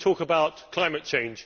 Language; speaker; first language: English; native; English